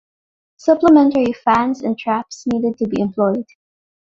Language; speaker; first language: English; non-native, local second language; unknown